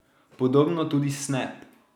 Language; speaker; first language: Slovenian; native; Slovenian